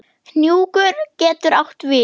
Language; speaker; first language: Icelandic; non-native, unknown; German